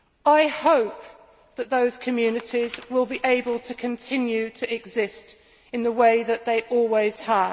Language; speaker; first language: English; native; English